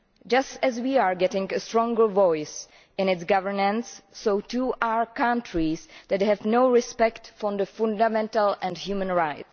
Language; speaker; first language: English; non-native, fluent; Czech